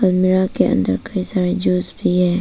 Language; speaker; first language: Hindi; early bilingual, other home language; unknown